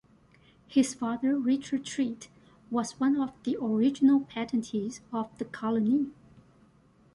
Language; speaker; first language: English; non-native, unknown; Chinese